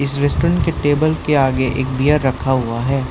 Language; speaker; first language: Hindi; non-native, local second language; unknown